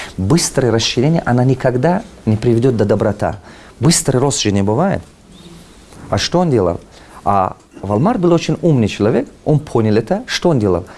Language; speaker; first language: Russian; non-native, local second language; Tajik